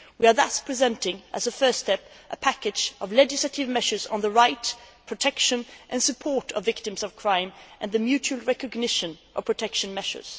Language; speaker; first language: English; non-native, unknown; Swedish